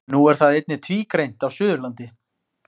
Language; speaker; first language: Icelandic; native; Icelandic